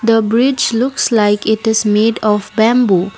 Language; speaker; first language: English; non-native, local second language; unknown